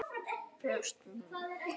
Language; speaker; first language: Icelandic; native; Icelandic